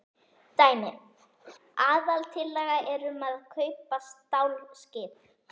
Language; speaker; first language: Icelandic; native; Icelandic